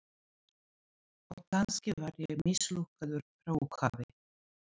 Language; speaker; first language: Icelandic; non-native, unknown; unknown